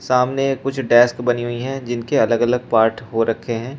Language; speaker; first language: Hindi; native; Hindi